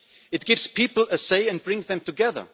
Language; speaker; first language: English; non-native, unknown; German